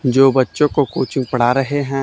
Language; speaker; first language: Hindi; native; Hindi